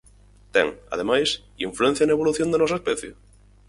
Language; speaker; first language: Galician; native; Galician